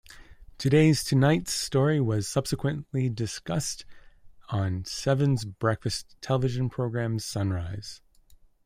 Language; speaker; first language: English; native; English